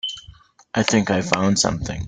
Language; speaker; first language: English; native; English